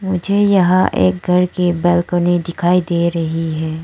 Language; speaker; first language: Hindi; non-native, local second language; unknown